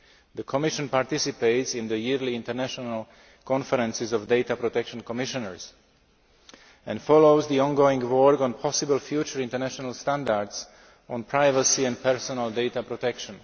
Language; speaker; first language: English; non-native, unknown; Slovak